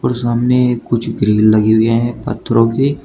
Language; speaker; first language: Hindi; native; Hindi